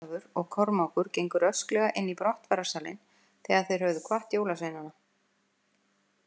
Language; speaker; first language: Icelandic; native; Icelandic